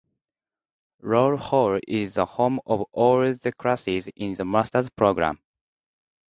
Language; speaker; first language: English; non-native, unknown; Japanese